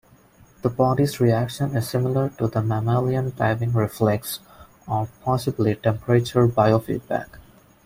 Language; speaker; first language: English; non-native, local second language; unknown